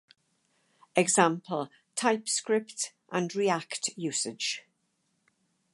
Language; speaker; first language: English; native; English